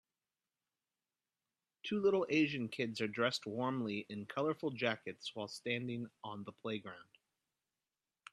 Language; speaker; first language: English; native; English